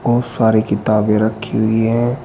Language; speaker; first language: Hindi; native; Hindi